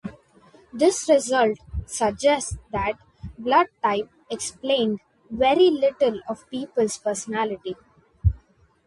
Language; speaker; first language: English; non-native, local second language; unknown